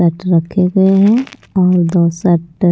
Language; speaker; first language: Hindi; non-native, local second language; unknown